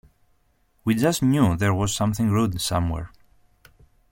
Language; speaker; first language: English; non-native, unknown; Greek